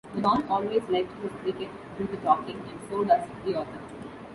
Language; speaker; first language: English; non-native, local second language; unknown